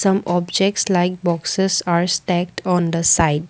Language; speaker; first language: English; non-native, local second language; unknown